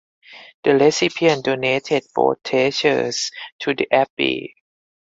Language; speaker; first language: English; non-native, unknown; Thai